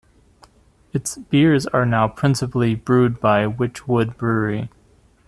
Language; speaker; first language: English; native; English